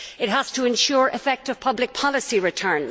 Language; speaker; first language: English; native; English